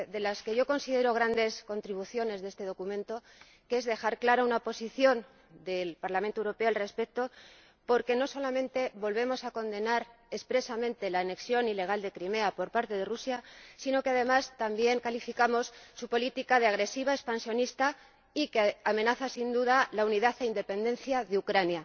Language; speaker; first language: Spanish; native; Spanish